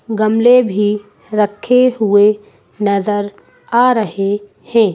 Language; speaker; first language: Hindi; native; Hindi